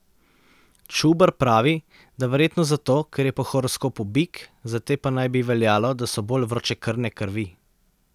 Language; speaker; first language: Slovenian; native; Slovenian